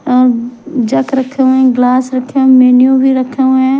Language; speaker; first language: Hindi; non-native, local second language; Punjabi